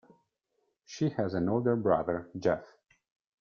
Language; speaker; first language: English; non-native, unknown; Italian